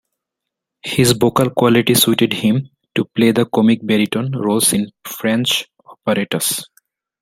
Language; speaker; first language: English; non-native, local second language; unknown